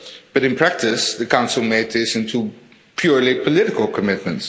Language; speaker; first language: English; non-native, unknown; Dutch